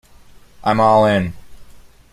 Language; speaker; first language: English; native; English